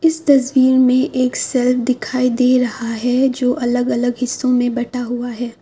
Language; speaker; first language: Hindi; non-native, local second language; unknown